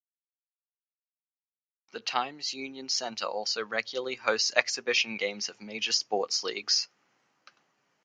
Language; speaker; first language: English; native; English